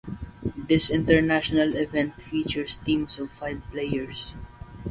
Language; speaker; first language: English; non-native, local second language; Waray